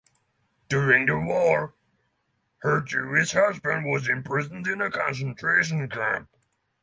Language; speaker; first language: English; non-native, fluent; Norwegian